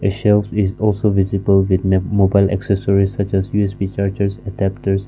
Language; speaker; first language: English; non-native, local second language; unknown